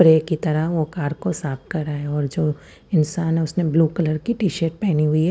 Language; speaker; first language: Hindi; non-native, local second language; Punjabi